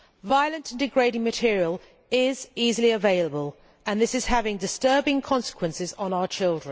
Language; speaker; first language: English; native; English